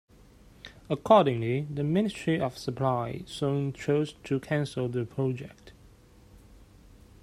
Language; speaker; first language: English; non-native, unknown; Chinese